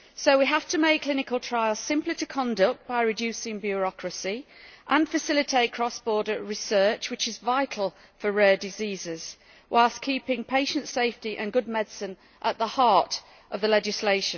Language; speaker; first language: English; native; English